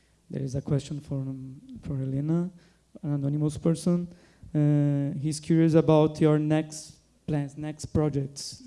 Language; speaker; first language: English; non-native, fluent; Portuguese